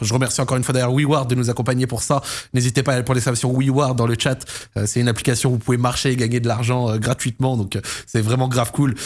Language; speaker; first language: French; native; French